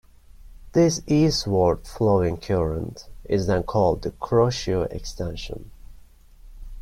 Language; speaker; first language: English; non-native, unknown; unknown